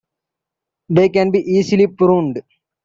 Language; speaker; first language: English; non-native, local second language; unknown